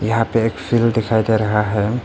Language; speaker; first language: Hindi; non-native, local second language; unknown